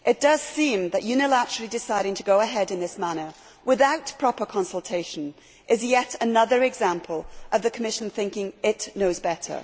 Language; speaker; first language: English; native; English